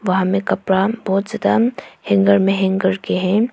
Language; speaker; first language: Hindi; non-native, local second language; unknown